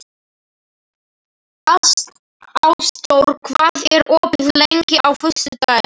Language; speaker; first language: Icelandic; non-native, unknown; Slovak